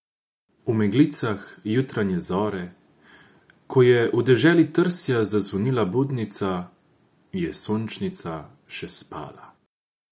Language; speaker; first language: Slovenian; non-native, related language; Croatian